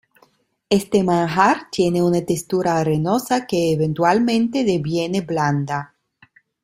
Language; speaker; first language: Spanish; non-native, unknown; Italian